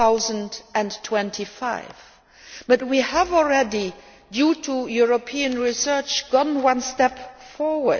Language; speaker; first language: English; non-native, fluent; Luxembourgish